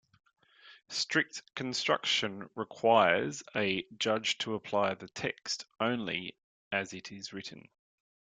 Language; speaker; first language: English; native; English